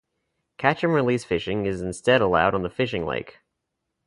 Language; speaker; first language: English; native; English